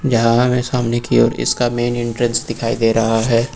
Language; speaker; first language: Hindi; native; Hindi